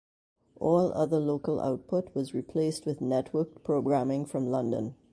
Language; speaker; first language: English; native; English